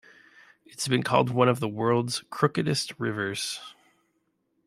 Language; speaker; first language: English; native; English